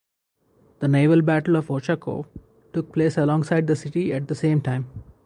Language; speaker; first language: English; non-native, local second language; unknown